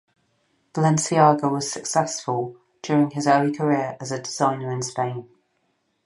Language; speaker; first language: English; native; English